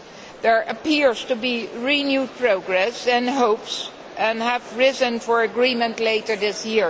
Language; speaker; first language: English; non-native, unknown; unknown